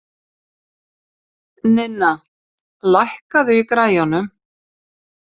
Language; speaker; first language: Icelandic; native; Icelandic